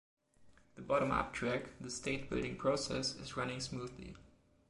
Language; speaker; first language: English; non-native, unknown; German